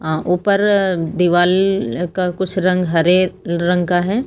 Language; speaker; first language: Hindi; native; Hindi